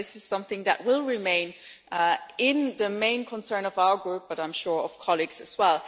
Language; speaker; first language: English; non-native, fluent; German